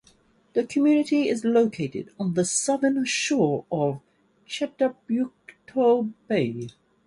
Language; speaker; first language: English; native; English